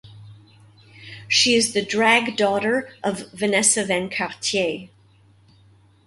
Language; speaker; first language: English; native; English